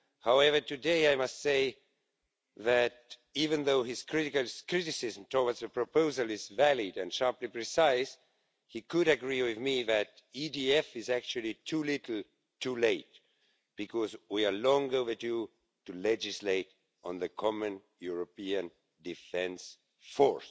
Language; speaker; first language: English; non-native, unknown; Estonian